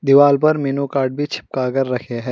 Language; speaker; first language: Hindi; non-native, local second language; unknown